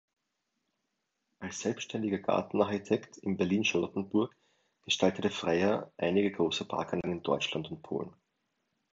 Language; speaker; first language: German; native; German